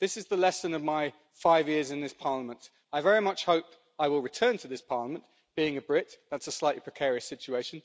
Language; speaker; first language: English; native; English